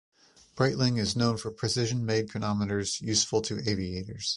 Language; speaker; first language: English; native; English